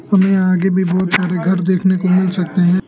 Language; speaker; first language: Hindi; non-native, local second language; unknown